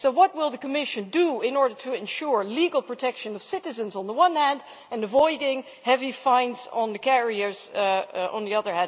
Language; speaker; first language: English; non-native, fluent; Dutch